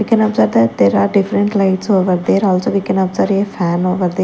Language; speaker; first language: English; non-native, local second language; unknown